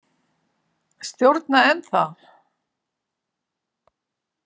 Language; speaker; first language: Icelandic; native; Icelandic